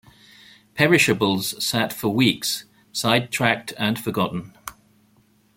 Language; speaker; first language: English; native; English